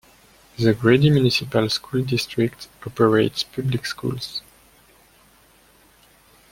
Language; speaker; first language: English; non-native, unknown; French